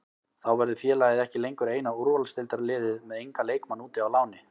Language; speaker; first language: Icelandic; native; Icelandic